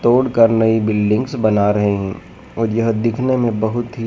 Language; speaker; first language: Hindi; native; Hindi